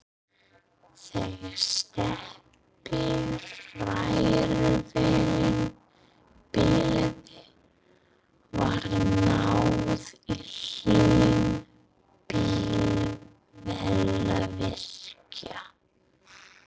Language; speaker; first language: Icelandic; non-native, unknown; English